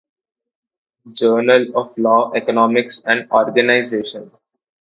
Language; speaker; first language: English; non-native, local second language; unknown